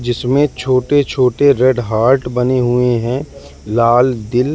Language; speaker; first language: Hindi; native; Hindi